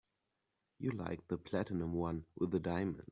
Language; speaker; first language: English; native; English